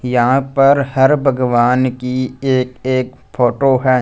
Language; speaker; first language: Hindi; non-native, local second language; Punjabi